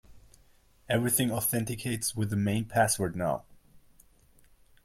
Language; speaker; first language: English; non-native, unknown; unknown